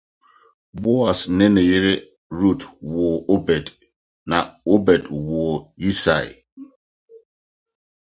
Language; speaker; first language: English; non-native, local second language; Akan